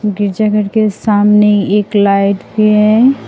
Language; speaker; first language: Hindi; non-native, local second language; Assamese